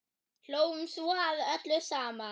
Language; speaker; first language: Icelandic; non-native, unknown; German